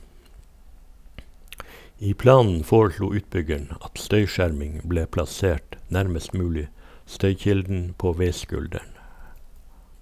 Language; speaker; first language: Norwegian; native; Norwegian